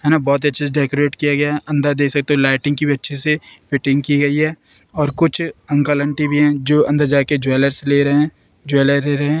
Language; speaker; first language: Hindi; native; Hindi